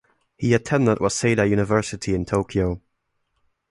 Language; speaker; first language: English; non-native, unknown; German